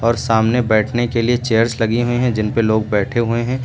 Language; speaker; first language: Hindi; native; Hindi